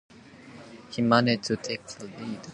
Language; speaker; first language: English; non-native, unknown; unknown